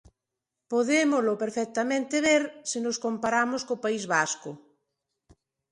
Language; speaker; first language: Galician; non-native, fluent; Spanish